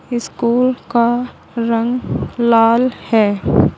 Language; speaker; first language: Hindi; native; Hindi